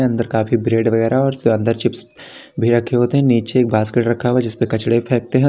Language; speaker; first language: Hindi; native; Hindi